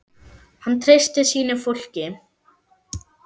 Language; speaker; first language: Icelandic; non-native, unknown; German